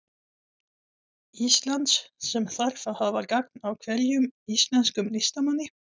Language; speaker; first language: Icelandic; non-native, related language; Swedish